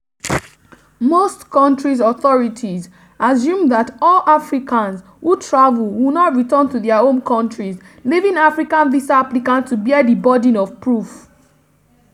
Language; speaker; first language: English; non-native, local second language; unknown